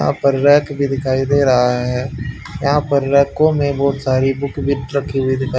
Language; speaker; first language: Hindi; native; Hindi